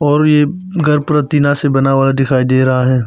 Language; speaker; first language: Hindi; non-native, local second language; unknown